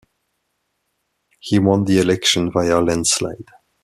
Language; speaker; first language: English; non-native, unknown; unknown